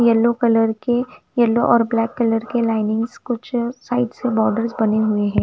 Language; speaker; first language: Hindi; non-native, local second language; Punjabi